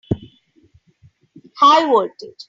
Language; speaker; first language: English; non-native, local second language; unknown